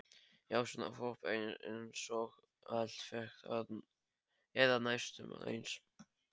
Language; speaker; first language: Icelandic; non-native, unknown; Polish